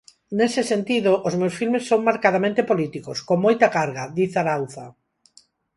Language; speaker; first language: Galician; non-native, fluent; Spanish